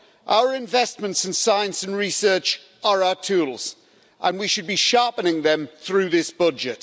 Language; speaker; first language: English; native; English